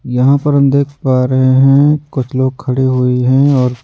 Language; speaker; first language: Hindi; native; Hindi